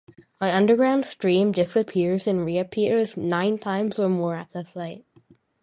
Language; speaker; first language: English; native; English